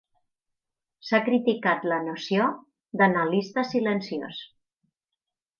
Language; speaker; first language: Catalan; native; Catalan